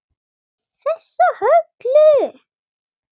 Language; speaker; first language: Icelandic; non-native, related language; Swedish